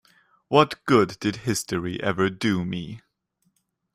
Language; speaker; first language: English; non-native, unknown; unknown